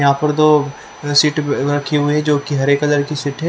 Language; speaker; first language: Hindi; native; Hindi